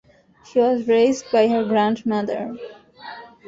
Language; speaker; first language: English; non-native, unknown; Bangla